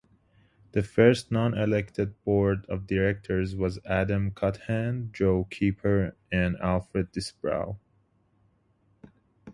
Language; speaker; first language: English; native; English